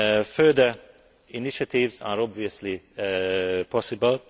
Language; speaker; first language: English; non-native, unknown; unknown